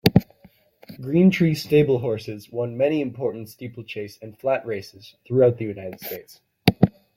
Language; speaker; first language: English; native; English